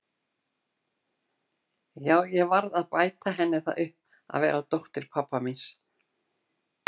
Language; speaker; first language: Icelandic; native; Icelandic